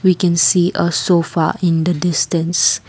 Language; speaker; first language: English; non-native, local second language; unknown